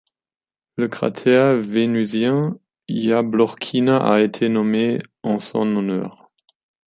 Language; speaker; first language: French; non-native, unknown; German